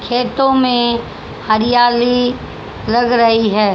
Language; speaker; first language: Hindi; native; Hindi